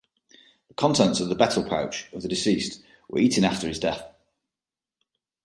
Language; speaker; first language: English; native; English